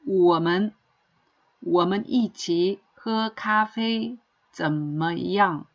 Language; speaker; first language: Chinese; non-native, fluent; Korean